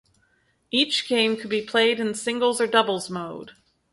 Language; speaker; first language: English; native; English